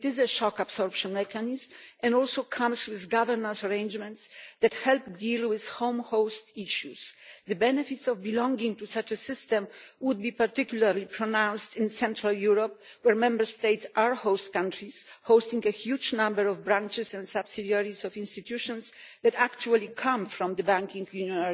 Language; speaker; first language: English; non-native, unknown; Polish